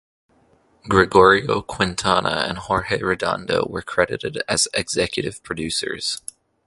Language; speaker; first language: English; native; English